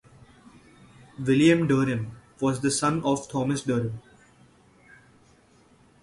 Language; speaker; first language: English; non-native, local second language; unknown